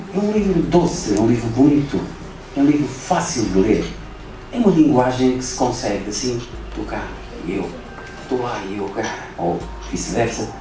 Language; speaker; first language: Portuguese; non-native, local second language; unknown